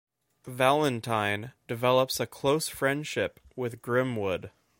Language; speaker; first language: English; native; English